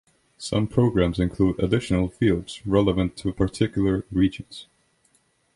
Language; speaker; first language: English; non-native, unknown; Estonian